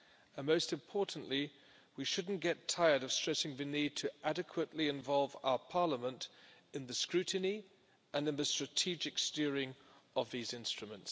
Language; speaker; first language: English; non-native, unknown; German